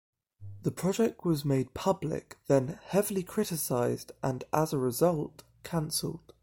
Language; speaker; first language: English; native; English